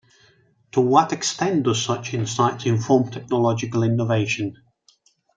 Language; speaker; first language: English; non-native, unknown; Catalan